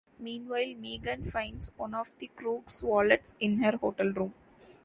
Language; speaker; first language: English; non-native, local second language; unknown